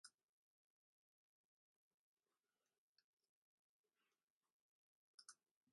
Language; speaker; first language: English; native; English